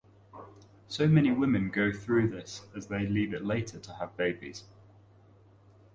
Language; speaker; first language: English; native; English